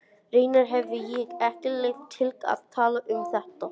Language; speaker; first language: Icelandic; non-native, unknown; English